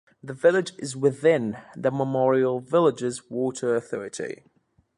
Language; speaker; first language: English; native; English